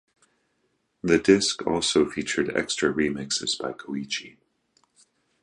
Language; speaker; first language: English; native; English